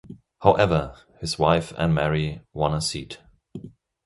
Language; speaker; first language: English; non-native, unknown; German